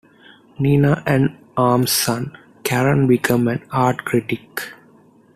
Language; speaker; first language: English; non-native, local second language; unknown